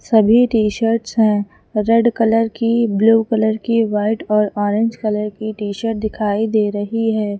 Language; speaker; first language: Hindi; native; Hindi